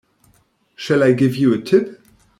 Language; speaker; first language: English; non-native, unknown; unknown